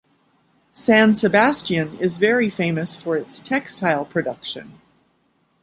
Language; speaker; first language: English; native; English